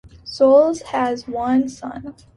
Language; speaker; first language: English; native; English